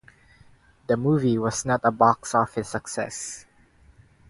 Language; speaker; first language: English; non-native, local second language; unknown